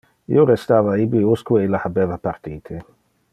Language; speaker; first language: Interlingua; non-native, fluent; Dutch